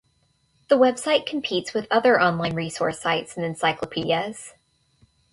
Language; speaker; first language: English; native; English